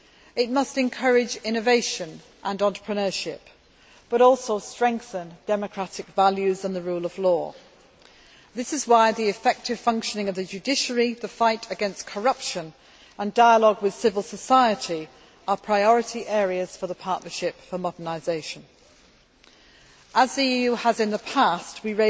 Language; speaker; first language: English; native; English